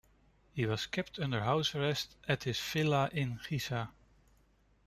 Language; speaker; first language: English; non-native, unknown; Dutch